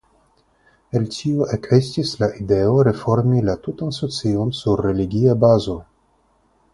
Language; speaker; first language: Esperanto; non-native, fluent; Russian